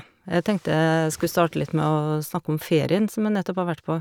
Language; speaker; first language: Norwegian; native; Norwegian